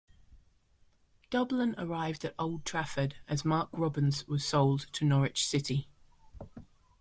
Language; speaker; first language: English; native; English